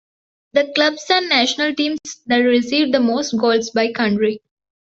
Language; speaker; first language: English; non-native, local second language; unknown